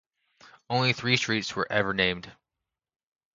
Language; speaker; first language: English; native; English